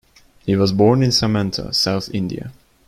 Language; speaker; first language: English; non-native, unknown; Turkish